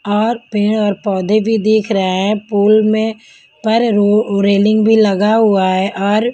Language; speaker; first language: Hindi; non-native, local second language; Punjabi